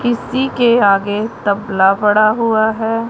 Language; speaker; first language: Hindi; non-native, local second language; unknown